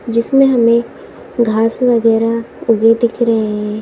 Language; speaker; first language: Hindi; native; Hindi